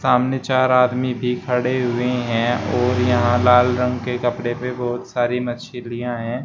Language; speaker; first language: Hindi; native; Hindi